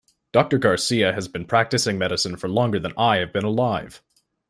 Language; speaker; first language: English; native; English